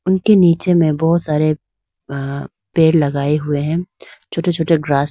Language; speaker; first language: Hindi; non-native, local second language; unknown